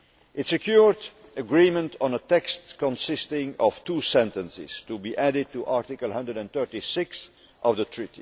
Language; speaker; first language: English; non-native, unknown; Dutch